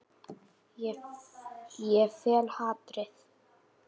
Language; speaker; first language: Icelandic; native; Icelandic